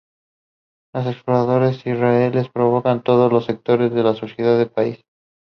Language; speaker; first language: English; non-native, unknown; Spanish